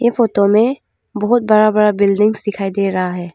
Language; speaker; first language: Hindi; non-native, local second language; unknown